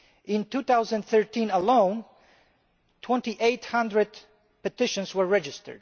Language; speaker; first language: English; non-native, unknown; Polish